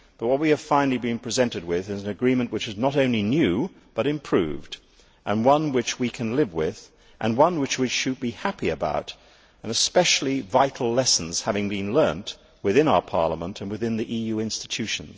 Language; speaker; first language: English; native; English